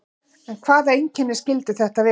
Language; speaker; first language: Icelandic; native; Icelandic